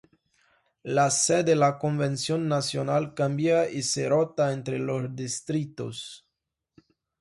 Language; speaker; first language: Spanish; non-native, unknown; Portuguese